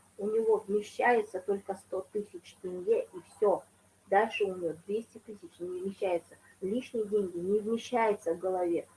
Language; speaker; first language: Russian; non-native, local second language; Kazakh